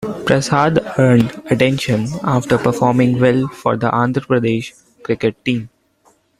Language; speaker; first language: English; non-native, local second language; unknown